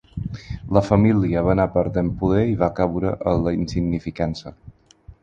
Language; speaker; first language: Catalan; non-native, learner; Spanish